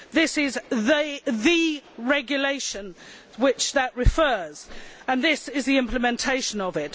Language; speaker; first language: English; native; English